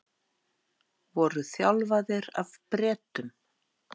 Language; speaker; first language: Icelandic; native; Icelandic